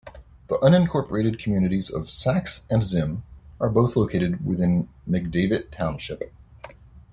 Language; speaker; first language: English; native; English